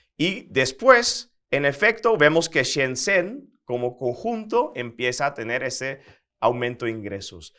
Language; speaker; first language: Spanish; non-native, fluent; Dutch